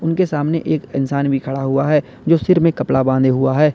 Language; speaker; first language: Hindi; native; Hindi